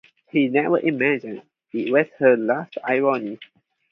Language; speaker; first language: English; non-native, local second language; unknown